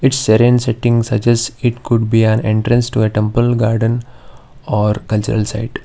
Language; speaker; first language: English; non-native, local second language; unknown